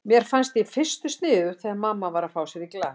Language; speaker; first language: Icelandic; native; Icelandic